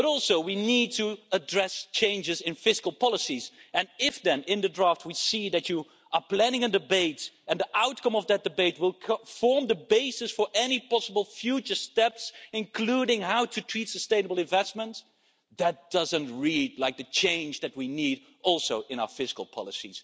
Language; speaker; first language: English; non-native, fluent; Dutch